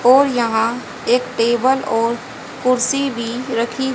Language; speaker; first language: Hindi; native; Hindi